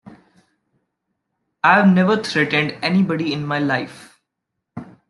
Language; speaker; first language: English; non-native, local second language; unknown